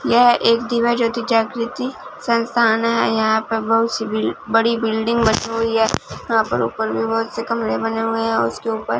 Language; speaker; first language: Hindi; non-native, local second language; Punjabi